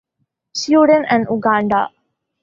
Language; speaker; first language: English; non-native, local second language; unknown